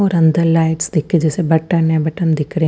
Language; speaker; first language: Hindi; non-native, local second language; Punjabi